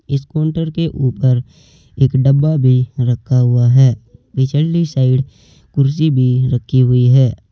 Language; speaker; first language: Hindi; native; Hindi